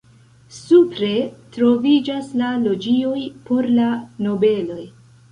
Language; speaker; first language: Esperanto; non-native, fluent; Central Kurdish